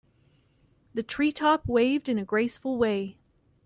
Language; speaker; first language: English; native; English